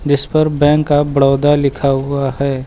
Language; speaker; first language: Hindi; native; Hindi